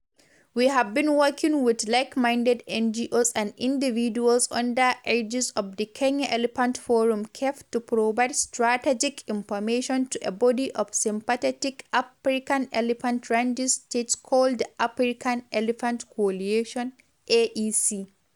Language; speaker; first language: English; non-native, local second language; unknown